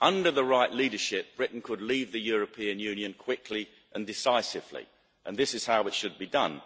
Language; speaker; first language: English; native; English